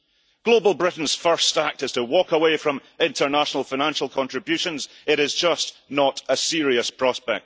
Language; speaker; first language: English; early bilingual, heritage; English